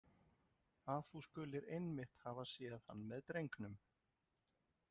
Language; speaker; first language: Icelandic; native; Icelandic